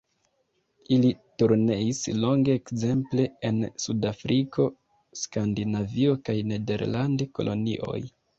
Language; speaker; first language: Esperanto; non-native, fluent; Kinyarwanda